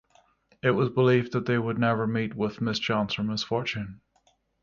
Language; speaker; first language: English; native; English